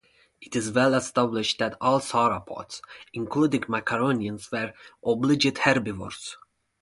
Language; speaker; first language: English; non-native, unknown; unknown